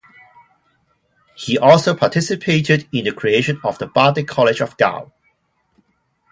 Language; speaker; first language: English; non-native, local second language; Cantonese